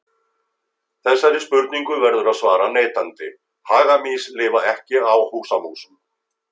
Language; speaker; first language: Icelandic; native; Icelandic